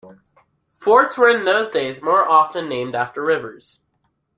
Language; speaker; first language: English; native; English